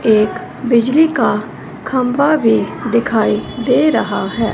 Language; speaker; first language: Hindi; non-native, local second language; Punjabi